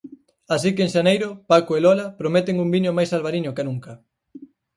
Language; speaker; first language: Galician; native; Galician